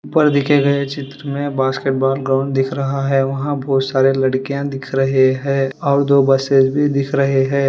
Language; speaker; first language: Hindi; non-native, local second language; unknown